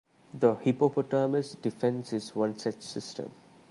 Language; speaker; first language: English; non-native, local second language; Malayalam